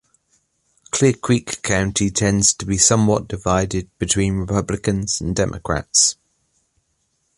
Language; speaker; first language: English; native; English